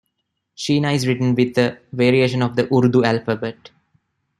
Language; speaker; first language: English; non-native, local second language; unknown